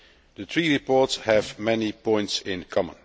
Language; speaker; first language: English; non-native, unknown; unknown